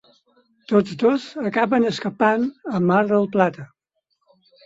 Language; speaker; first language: Catalan; non-native, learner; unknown